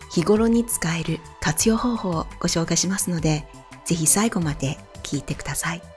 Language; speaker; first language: Japanese; non-native, fluent; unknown